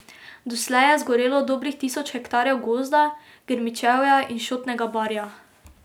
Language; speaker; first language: Slovenian; native; Slovenian